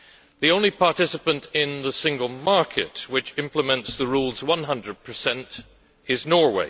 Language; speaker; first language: English; native; English